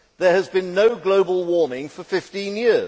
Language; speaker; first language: English; native; English